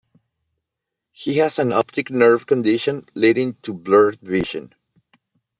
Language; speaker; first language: English; native; English